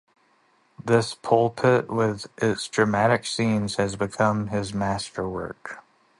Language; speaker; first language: English; native; English